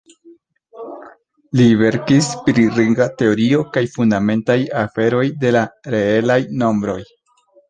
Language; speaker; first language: Esperanto; non-native, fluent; Spanish